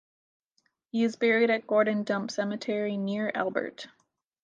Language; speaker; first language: English; native; English